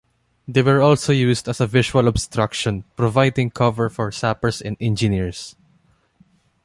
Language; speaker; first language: English; non-native, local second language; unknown